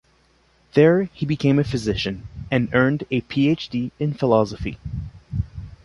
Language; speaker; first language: English; non-native, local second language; French